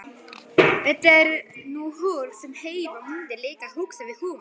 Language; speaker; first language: Icelandic; non-native, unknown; Polish